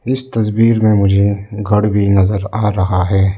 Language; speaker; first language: Hindi; non-native, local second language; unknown